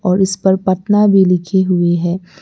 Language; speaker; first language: Hindi; non-native, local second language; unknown